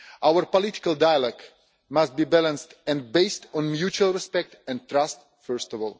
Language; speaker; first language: English; non-native, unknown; Russian